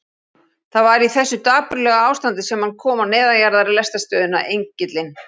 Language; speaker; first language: Icelandic; native; Icelandic